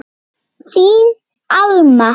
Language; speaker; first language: Icelandic; native; Icelandic